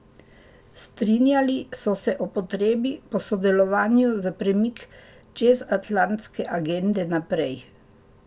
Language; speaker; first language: Slovenian; native; Slovenian